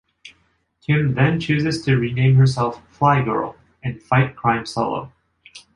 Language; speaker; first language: English; non-native, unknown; Japanese